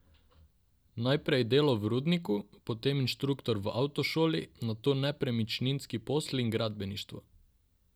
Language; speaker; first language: Slovenian; non-native, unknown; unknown